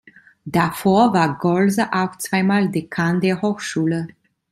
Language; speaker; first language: German; non-native, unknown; Italian